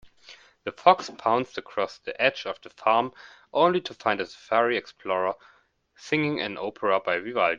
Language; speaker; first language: English; non-native, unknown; German